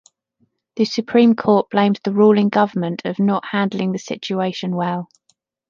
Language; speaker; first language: English; native; English